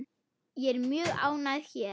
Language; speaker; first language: Icelandic; non-native, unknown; German